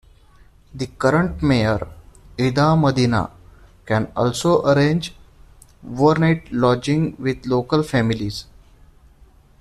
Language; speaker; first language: English; non-native, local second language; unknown